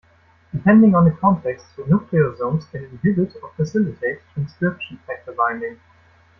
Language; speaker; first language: English; non-native, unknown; German